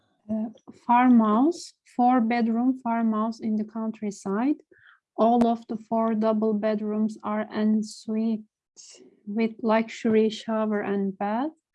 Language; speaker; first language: English; non-native, learner; Turkish